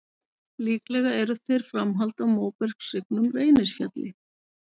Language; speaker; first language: Icelandic; native; Icelandic